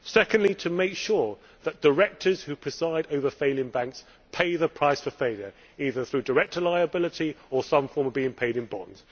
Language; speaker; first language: English; native; English